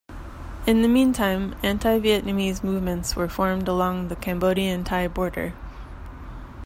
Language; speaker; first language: English; native; English